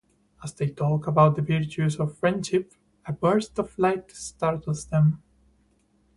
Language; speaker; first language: English; non-native, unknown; Spanish